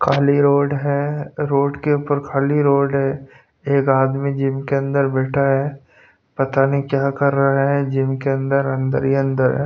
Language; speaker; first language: Hindi; non-native, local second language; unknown